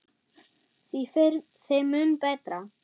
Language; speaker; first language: Icelandic; non-native, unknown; German